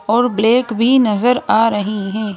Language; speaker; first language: Hindi; native; Hindi